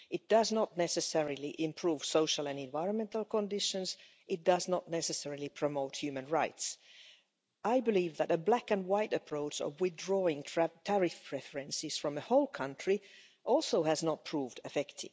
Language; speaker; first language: English; non-native, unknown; Finnish